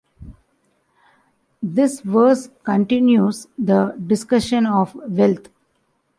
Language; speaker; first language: English; non-native, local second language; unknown